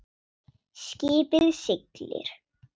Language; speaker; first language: Icelandic; non-native, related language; Swedish